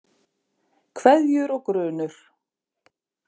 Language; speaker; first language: Icelandic; native; Icelandic